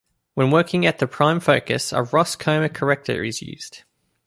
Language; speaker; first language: English; native; English